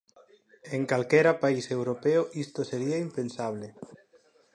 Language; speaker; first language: Galician; native; Galician